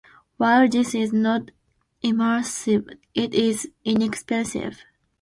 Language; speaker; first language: English; non-native, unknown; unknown